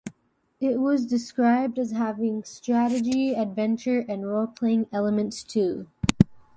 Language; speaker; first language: English; native; English